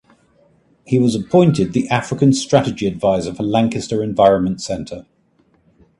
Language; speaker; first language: English; native; English